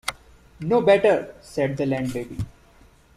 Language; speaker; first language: English; non-native, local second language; Hindi